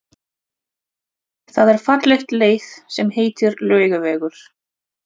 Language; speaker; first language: Icelandic; non-native, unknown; Russian